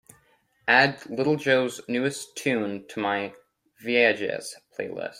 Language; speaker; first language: English; native; English